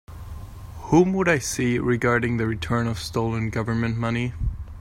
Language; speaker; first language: English; non-native, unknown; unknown